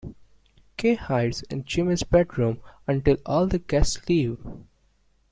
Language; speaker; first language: English; non-native, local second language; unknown